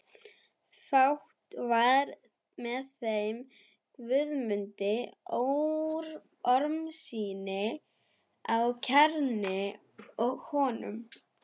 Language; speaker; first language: Icelandic; non-native, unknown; German